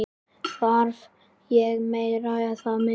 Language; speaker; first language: Icelandic; native; Icelandic